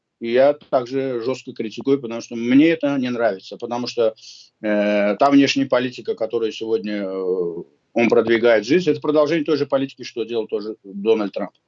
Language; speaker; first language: Russian; non-native, local second language; Azerbaijani